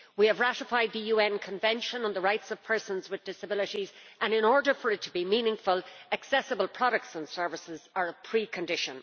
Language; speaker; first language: English; native; English